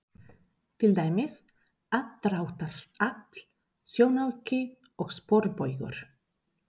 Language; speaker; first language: Icelandic; non-native, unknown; Spanish